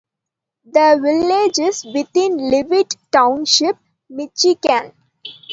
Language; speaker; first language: English; non-native, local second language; Tamil